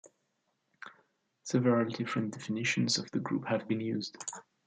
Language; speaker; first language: English; non-native, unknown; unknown